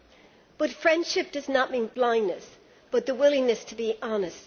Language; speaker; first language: English; native; English